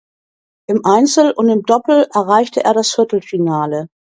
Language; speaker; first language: German; native; German